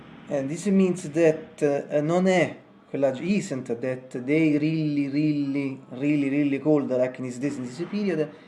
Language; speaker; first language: English; non-native, learner; Italian